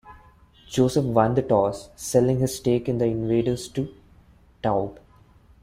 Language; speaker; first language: English; non-native, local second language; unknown